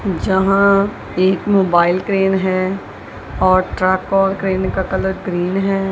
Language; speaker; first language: Hindi; non-native, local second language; Punjabi